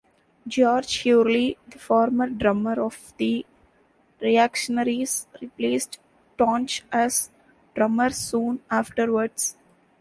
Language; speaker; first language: English; non-native, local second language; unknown